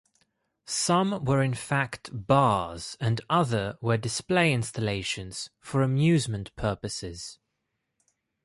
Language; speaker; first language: English; non-native, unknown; Greek